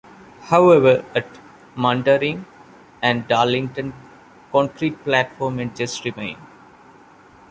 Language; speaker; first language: English; non-native, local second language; Malayalam